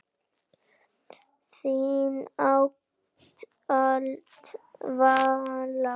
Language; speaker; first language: Icelandic; native; Icelandic